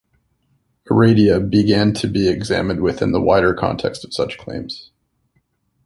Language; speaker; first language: English; native; English